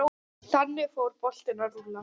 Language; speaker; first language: Icelandic; non-native, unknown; English